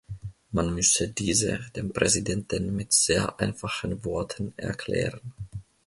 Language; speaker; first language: German; non-native, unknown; Finnish